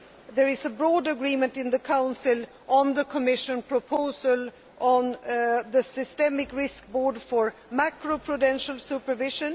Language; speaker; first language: English; non-native, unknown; Swedish